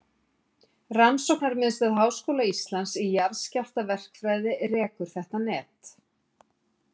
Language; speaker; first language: Icelandic; native; Icelandic